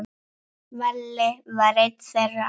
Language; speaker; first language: Icelandic; native; Icelandic